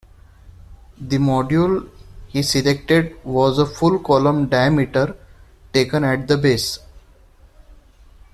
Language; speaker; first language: English; non-native, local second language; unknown